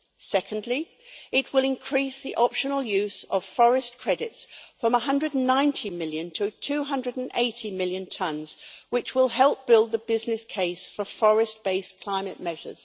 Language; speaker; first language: English; native; English